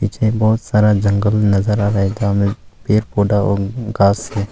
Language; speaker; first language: Hindi; non-native, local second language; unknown